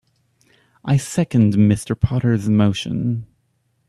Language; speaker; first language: English; native; English